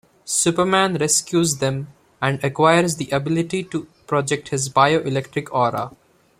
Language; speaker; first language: English; non-native, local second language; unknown